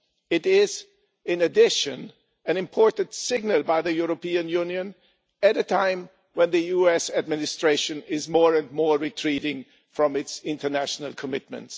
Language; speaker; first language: English; non-native, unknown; German